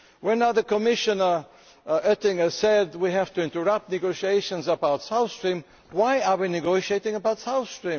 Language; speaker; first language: English; non-native, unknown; German